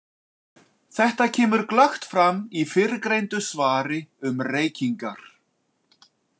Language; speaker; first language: Icelandic; native; Icelandic